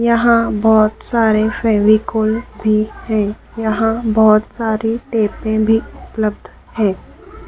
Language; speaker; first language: Hindi; native; Hindi